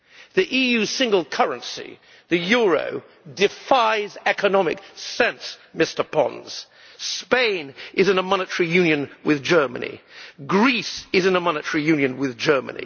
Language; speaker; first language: English; native; English